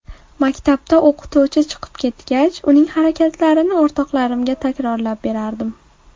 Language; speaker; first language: Uzbek; native; Uzbek